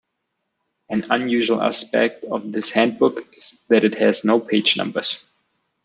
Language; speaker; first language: English; non-native, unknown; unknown